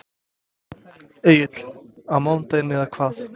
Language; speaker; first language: Icelandic; non-native, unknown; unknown